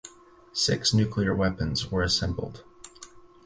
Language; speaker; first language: English; native; English